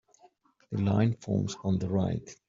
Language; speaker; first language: English; native; English